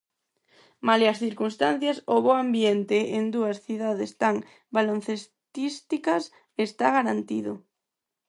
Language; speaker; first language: Galician; non-native, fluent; Spanish